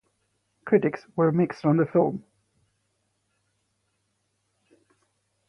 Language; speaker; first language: English; native; English